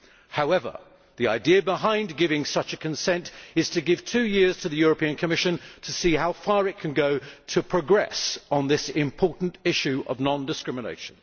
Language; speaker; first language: English; native; English